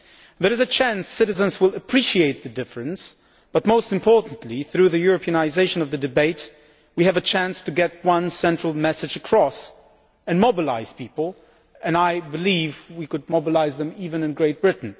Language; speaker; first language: English; non-native, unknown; Polish